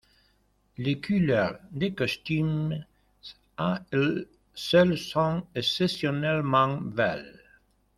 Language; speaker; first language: French; non-native, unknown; Spanish